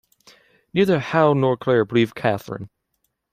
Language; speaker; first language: English; native; English